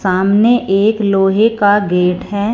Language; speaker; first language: Hindi; non-native, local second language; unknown